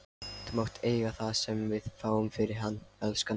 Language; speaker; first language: Icelandic; non-native, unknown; Lithuanian